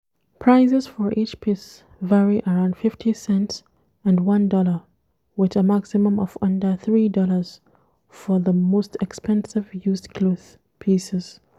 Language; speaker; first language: English; non-native, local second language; Hausa